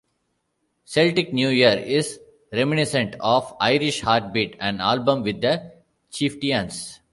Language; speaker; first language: English; non-native, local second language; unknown